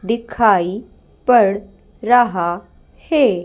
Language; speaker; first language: Hindi; native; Hindi